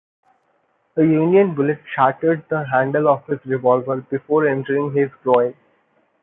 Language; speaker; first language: English; non-native, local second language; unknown